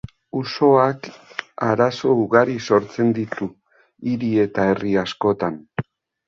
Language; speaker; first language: Basque; native; Basque